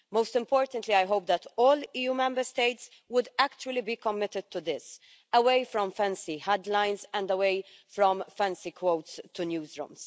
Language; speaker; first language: English; non-native, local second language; Maltese